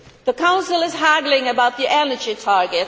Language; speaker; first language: English; non-native, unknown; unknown